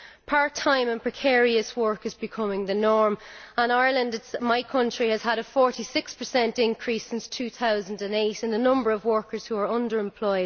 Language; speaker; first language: English; native; English